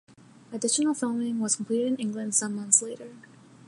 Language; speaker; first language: English; native; English